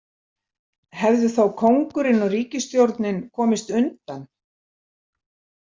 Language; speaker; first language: Icelandic; native; Icelandic